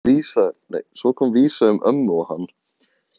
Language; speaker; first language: Icelandic; native; Icelandic